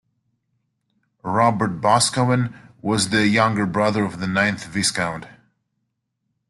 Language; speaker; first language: English; native; English